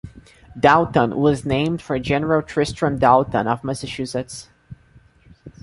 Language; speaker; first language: English; non-native, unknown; Portuguese